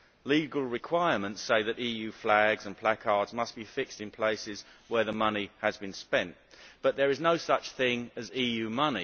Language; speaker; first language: English; native; English